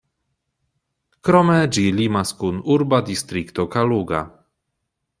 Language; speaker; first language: Esperanto; non-native, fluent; Polish